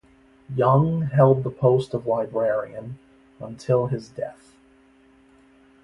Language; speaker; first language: English; native; English